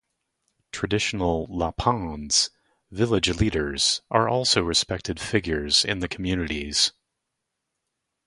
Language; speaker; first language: English; native; English